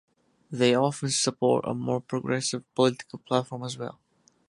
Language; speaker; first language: English; non-native, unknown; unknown